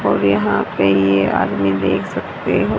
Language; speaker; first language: Hindi; native; Hindi